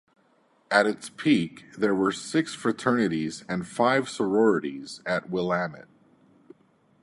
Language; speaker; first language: English; native; English